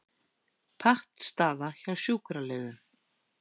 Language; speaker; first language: Icelandic; native; Icelandic